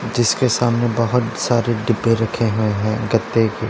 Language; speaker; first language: Hindi; non-native, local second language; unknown